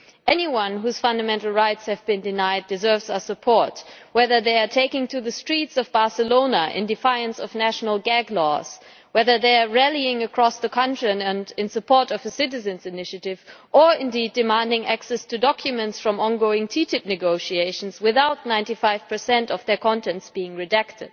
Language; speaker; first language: English; non-native, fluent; German